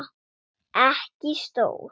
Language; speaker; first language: Icelandic; non-native, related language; Swedish